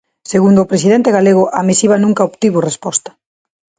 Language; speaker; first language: Galician; non-native, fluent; Spanish